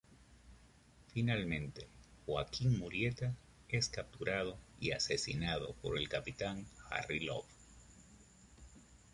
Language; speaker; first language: Spanish; native; Spanish